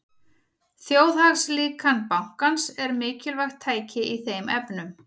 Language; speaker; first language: Icelandic; native; Icelandic